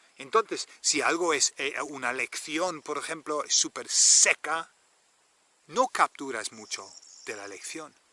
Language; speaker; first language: Spanish; non-native, fluent; English